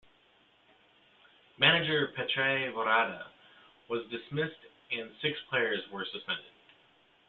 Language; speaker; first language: English; native; English